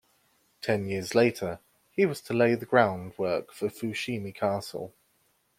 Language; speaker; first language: English; native; English